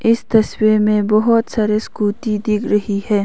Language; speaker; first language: Hindi; non-native, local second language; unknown